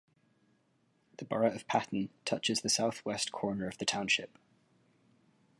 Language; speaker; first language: English; native; English